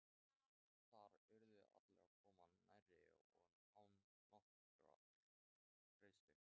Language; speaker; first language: Icelandic; non-native, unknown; Thai